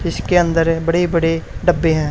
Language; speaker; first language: Hindi; native; Hindi